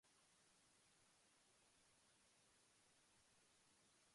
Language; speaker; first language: English; non-native, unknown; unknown